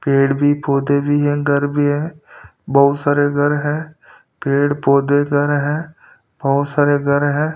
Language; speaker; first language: Hindi; non-native, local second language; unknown